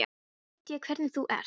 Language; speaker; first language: Icelandic; non-native, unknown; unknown